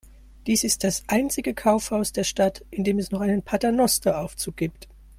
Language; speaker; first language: German; native; German